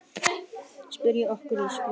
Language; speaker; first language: Icelandic; native; Icelandic